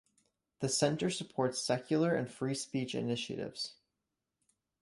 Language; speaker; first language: English; native; English